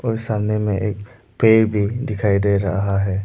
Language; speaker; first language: Hindi; non-native, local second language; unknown